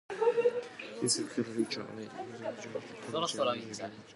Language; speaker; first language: English; non-native, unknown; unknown